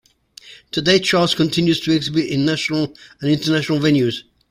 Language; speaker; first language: English; native; English